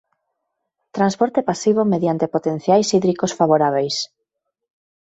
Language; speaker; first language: Galician; native; Galician